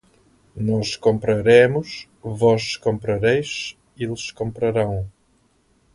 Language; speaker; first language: Portuguese; non-native, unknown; English